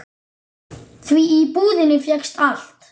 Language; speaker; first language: Icelandic; native; Icelandic